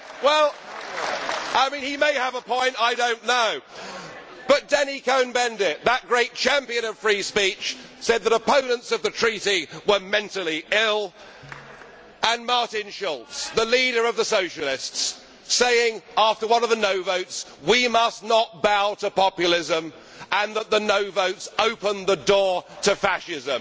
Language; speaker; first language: English; native; English